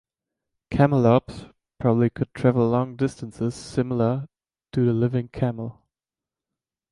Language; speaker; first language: English; non-native, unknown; German